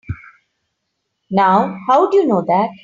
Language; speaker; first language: English; non-native, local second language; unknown